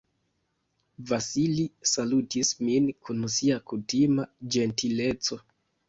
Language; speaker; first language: Esperanto; non-native, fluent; Kinyarwanda